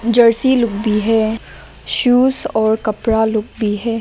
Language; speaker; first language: Hindi; non-native, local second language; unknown